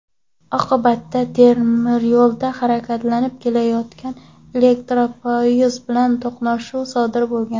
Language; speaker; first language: Uzbek; non-native, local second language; Kara-Kalpak